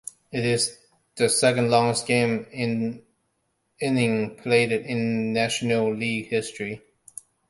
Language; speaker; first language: English; non-native, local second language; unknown